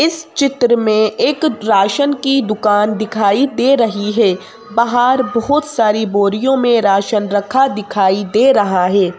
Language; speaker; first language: Hindi; native; Hindi